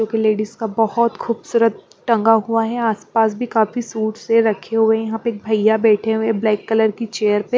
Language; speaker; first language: Hindi; non-native, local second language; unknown